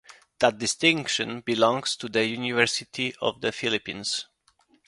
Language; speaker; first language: English; non-native, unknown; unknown